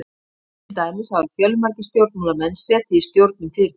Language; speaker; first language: Icelandic; native; Icelandic